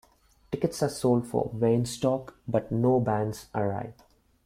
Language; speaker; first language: English; non-native, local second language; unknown